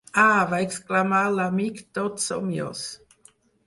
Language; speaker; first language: Catalan; non-native, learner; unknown